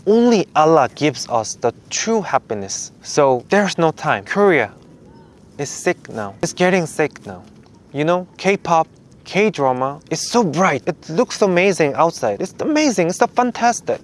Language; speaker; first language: English; non-native, fluent; Korean